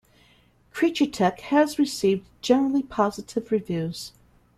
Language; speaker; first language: English; native; English